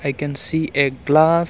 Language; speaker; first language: English; non-native, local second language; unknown